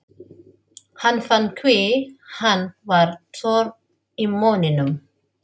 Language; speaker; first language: Icelandic; non-native, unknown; Filipino